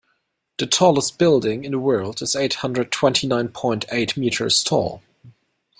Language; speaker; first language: English; non-native, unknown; German